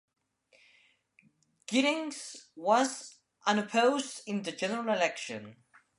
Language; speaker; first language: English; non-native, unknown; Spanish